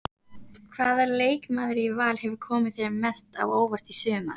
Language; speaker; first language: Icelandic; native; Icelandic